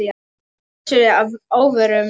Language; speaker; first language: Icelandic; non-native, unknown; Polish